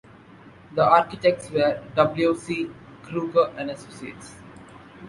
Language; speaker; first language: English; non-native, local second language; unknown